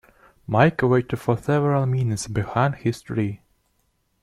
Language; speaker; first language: English; non-native, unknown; Russian